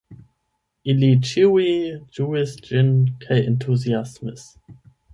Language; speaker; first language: Esperanto; non-native, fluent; German